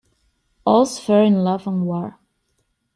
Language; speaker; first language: English; native; English